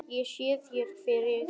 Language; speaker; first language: Icelandic; non-native, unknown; Vietnamese